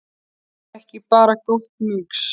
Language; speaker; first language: Icelandic; native; Icelandic